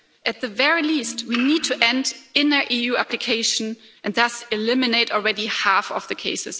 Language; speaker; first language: English; non-native, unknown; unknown